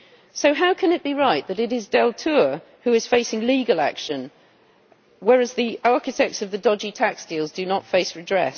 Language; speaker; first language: English; native; English